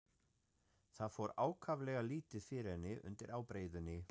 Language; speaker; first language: Icelandic; non-native, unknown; German